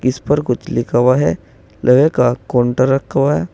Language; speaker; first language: Hindi; native; Hindi